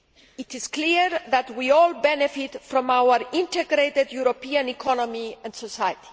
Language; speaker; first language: English; non-native, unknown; Greek